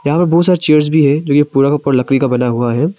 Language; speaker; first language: Hindi; non-native, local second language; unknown